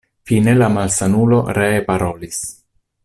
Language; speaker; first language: Esperanto; non-native, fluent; Italian